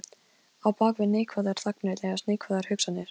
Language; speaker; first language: Icelandic; non-native, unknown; Polish